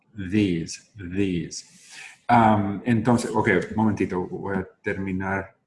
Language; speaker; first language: Spanish; non-native, learner; English